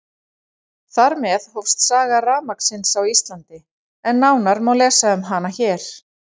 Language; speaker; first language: Icelandic; native; Icelandic